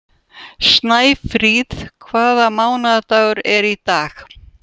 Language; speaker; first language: Icelandic; non-native, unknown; Russian